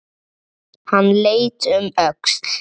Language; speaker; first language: Icelandic; native; Icelandic